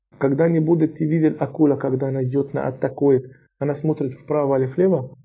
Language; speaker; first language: Russian; non-native, learner; Arabic